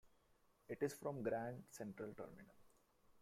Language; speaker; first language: English; non-native, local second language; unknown